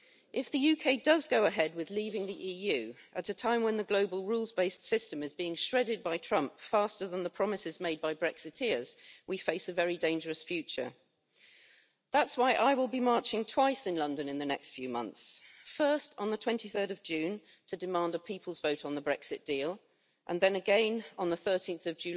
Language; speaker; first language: English; native; English